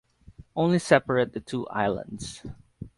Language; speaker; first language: English; non-native, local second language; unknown